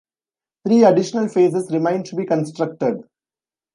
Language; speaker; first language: English; non-native, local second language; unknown